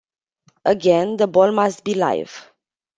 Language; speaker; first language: English; non-native, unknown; Romanian